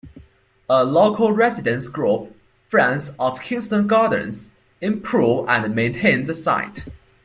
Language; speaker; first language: English; non-native, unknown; Chinese